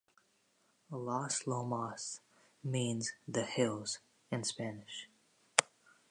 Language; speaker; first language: English; native; English